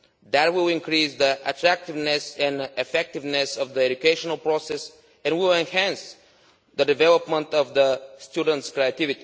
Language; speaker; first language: English; non-native, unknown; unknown